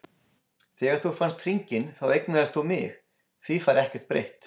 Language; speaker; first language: Icelandic; native; Icelandic